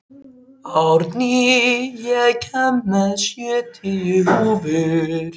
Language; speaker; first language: Icelandic; native; Icelandic